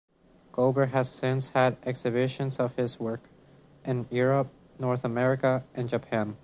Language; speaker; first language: English; non-native, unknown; Spanish